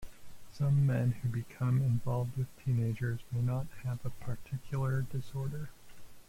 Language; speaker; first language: English; native; English